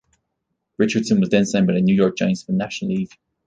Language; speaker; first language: English; native; English